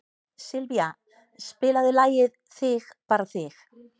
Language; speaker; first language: Icelandic; native; Icelandic